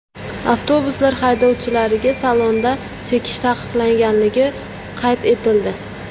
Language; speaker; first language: Uzbek; native; Uzbek